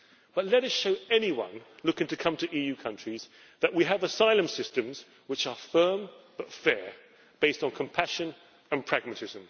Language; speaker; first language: English; native; English